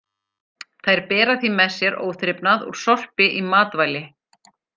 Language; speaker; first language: Icelandic; native; Icelandic